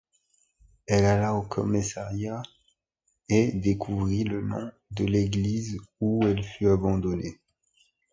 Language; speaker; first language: French; non-native, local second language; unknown